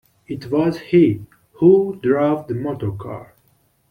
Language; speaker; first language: English; non-native, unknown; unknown